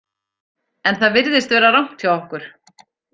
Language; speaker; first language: Icelandic; native; Icelandic